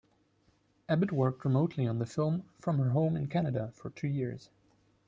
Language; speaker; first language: English; non-native, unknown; German